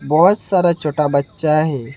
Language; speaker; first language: Hindi; non-native, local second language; Bangla